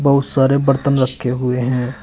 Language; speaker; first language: Hindi; native; Hindi